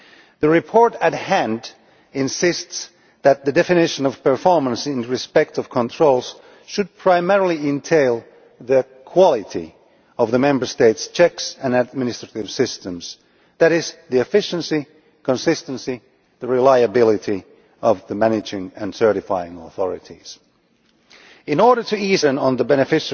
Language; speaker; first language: English; non-native, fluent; Finnish